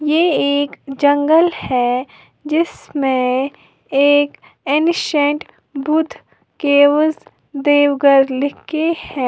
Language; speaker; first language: Hindi; native; Hindi